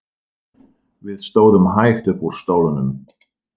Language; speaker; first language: Icelandic; non-native, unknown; Dutch